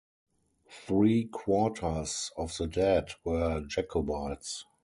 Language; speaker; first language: English; non-native, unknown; German